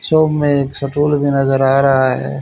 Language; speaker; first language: Hindi; native; Hindi